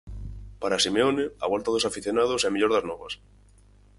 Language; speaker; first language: Galician; native; Galician